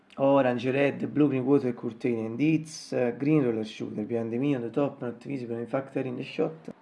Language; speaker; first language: English; non-native, learner; Italian